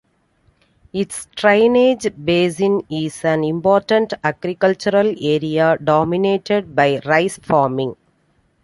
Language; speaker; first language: English; non-native, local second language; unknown